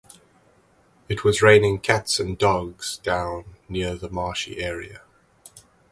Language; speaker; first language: English; native; English